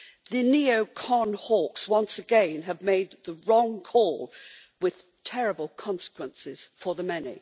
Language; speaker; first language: English; native; English